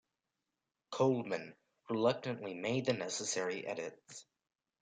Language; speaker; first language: English; native; English